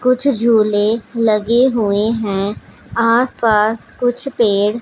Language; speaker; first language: Hindi; non-native, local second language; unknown